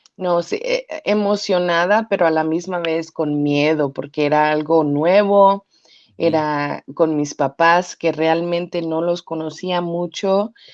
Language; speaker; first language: Spanish; early bilingual, heritage; Spanish